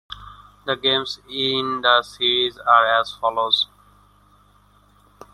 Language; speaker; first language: English; non-native, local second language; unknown